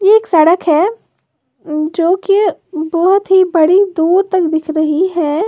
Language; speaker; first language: Hindi; native; Hindi